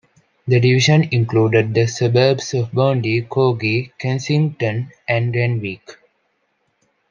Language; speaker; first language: English; non-native, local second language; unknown